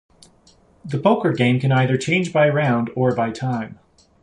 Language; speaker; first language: English; native; English